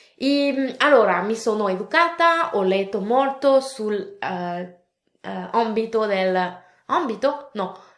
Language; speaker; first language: Italian; non-native, related language; French